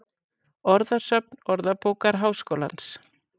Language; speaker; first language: Icelandic; native; Icelandic